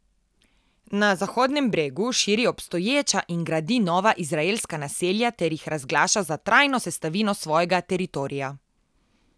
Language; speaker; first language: Slovenian; native; Slovenian